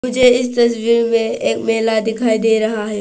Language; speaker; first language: Hindi; non-native, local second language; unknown